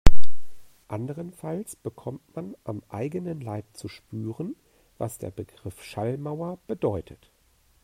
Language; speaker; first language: German; native; German